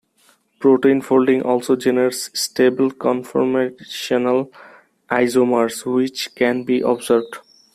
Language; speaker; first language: English; non-native, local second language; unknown